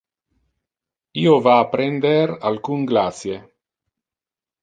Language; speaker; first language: Interlingua; non-native, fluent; Italian